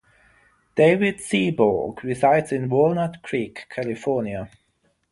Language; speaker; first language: English; non-native, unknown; German